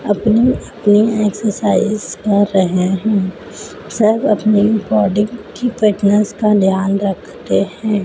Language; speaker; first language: Hindi; native; Hindi